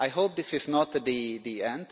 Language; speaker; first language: English; non-native, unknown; Czech